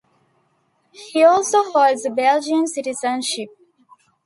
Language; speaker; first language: English; non-native, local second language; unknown